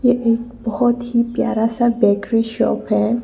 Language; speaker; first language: Hindi; early bilingual, other home language; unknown